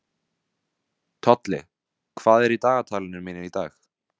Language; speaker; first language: Icelandic; non-native, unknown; Vietnamese